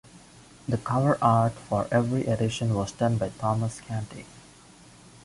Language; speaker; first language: English; non-native, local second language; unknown